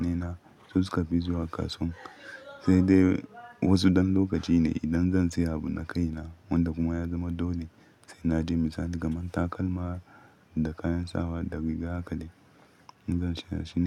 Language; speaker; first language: Hausa; non-native, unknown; Yoruba